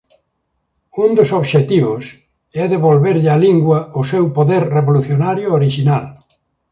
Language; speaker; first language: Galician; native; Galician